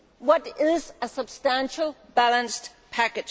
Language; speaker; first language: English; non-native, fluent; Danish